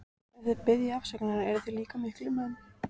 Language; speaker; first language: Icelandic; native; Icelandic